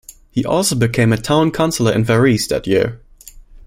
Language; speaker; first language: English; non-native, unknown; German